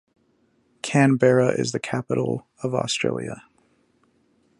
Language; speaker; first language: English; native; English